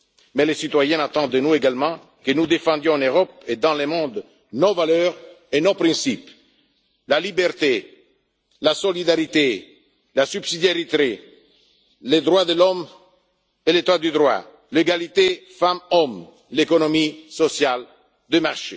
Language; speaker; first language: French; non-native, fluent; Italian